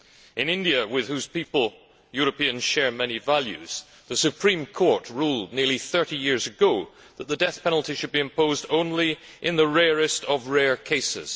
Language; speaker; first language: English; native; English